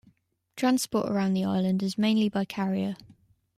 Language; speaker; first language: English; native; English